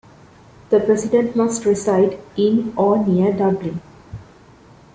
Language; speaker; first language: English; non-native, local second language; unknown